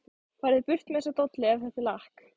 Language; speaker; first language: Icelandic; native; Icelandic